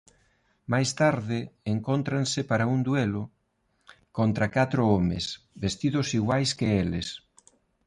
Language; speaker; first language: Galician; non-native, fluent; Spanish